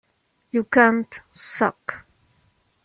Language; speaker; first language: English; non-native, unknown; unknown